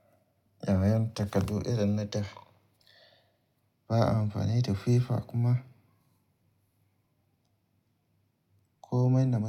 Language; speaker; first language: Hausa; native; Hausa